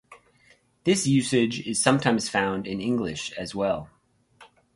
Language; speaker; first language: English; native; English